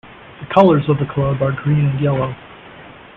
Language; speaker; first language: English; native; English